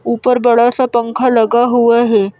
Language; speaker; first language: Hindi; native; Hindi